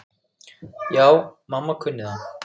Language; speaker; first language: Icelandic; native; Icelandic